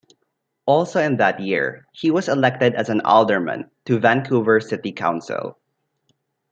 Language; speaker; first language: English; non-native, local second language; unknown